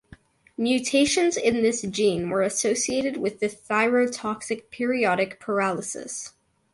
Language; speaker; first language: English; native; English